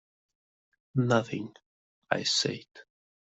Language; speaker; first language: English; non-native, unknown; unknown